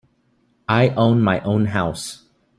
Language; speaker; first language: English; native; English